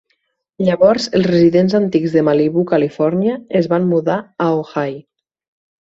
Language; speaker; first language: Catalan; native; Catalan